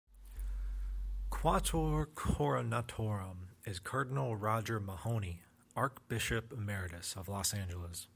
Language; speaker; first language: English; native; English